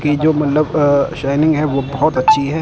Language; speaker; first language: Hindi; non-native, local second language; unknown